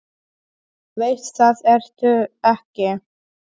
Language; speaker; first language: Icelandic; non-native, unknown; Polish